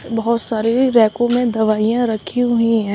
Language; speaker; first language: Hindi; native; Hindi